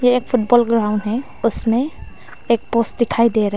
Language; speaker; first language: Hindi; non-native, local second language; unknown